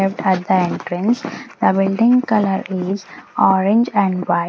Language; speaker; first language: English; non-native, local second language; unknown